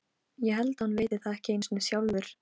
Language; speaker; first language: Icelandic; non-native, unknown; Polish